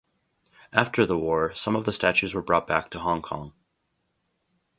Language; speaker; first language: English; native; English